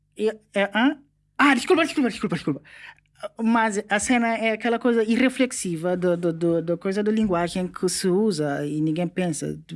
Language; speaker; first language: Portuguese; non-native, local second language; Upper Guinea Crioulo